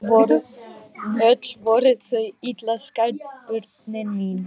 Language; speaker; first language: Icelandic; non-native, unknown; Lithuanian